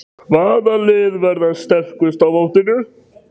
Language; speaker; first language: Icelandic; native; Icelandic